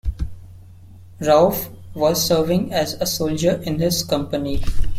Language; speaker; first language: English; non-native, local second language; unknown